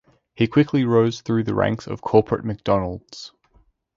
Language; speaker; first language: English; native; English